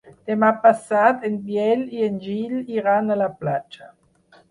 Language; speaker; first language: Catalan; non-native, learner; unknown